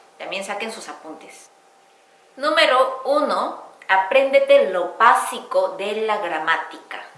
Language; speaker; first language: Spanish; non-native, fluent; Korean